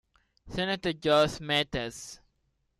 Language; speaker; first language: English; non-native, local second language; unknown